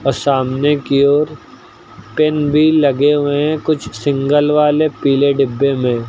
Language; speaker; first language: Hindi; native; Hindi